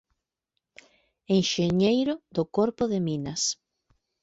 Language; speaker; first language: Galician; native; Galician